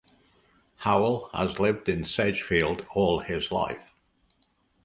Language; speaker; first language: English; native; English